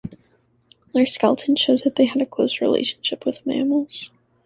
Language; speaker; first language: English; native; English